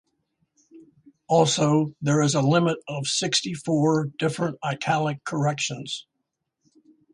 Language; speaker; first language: English; native; English